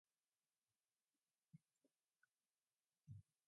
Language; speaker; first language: English; non-native, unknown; Mongolian